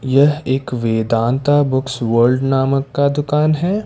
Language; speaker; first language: Hindi; non-native, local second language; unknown